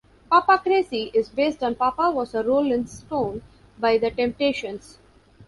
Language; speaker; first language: English; non-native, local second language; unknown